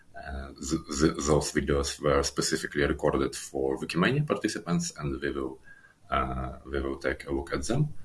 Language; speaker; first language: English; non-native, fluent; Ukrainian